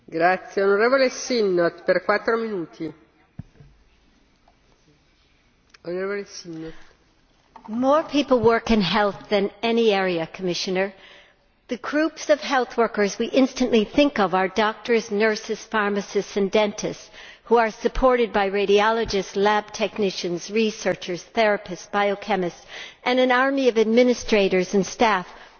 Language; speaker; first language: English; native; English